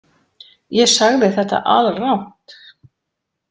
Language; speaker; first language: Icelandic; native; Icelandic